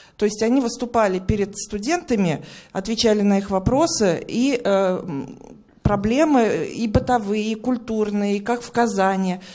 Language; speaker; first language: Russian; native; Russian